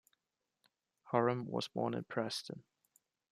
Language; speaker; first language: English; non-native, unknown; German